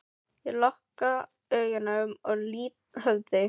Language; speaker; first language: Icelandic; non-native, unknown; Filipino